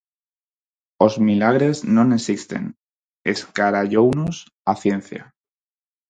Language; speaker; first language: Galician; non-native, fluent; Spanish